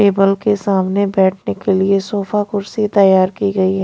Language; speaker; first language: Hindi; non-native, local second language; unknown